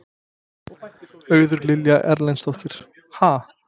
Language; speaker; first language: Icelandic; non-native, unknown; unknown